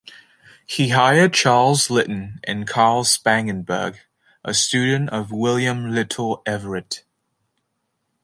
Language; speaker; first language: English; native; English